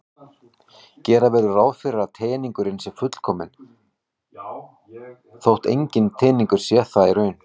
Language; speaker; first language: Icelandic; native; Icelandic